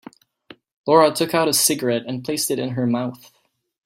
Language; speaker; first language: English; native; English